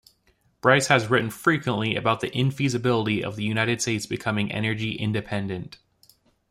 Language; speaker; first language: English; native; English